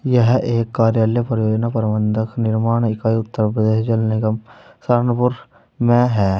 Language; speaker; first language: Hindi; native; Hindi